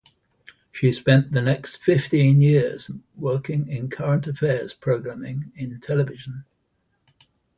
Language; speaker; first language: English; native; English